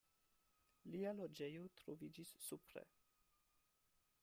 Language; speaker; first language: Esperanto; non-native, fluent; German